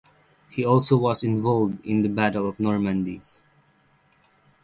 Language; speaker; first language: English; non-native, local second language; Filipino